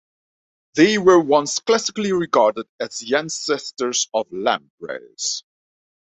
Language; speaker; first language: English; non-native, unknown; Dutch